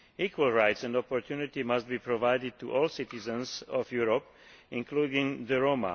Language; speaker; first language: English; non-native, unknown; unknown